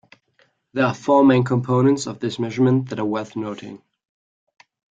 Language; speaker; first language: English; non-native, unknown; German